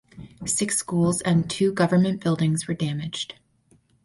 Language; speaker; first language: English; native; English